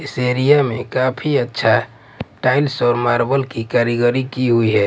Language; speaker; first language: Hindi; non-native, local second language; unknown